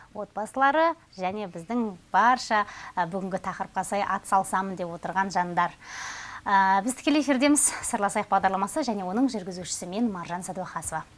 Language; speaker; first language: Kazakh; native; Kazakh